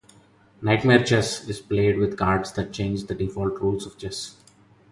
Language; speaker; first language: English; non-native, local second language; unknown